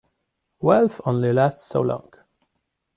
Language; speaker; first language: English; non-native, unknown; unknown